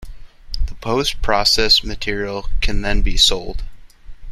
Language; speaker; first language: English; native; English